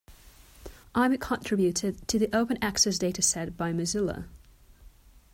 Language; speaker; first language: English; non-native, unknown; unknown